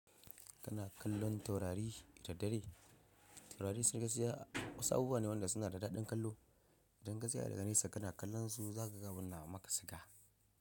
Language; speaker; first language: Hausa; non-native, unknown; Yoruba